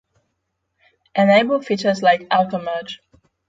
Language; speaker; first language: English; non-native, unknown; Polish